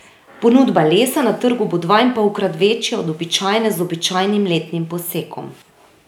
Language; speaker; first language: Slovenian; native; Slovenian